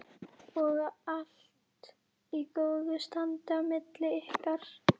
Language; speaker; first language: Icelandic; native; Icelandic